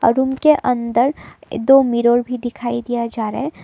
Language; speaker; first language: Hindi; non-native, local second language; Assamese